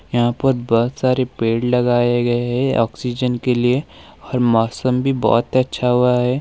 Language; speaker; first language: Hindi; native; Hindi